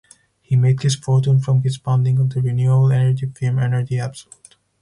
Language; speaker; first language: English; non-native, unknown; Spanish